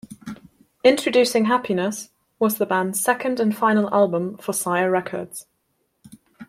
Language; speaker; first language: English; non-native, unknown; German